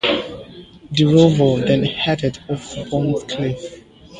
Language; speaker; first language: English; native; English